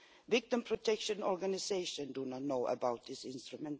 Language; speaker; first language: English; non-native, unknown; Swedish